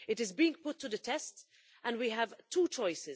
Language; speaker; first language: English; non-native, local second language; Maltese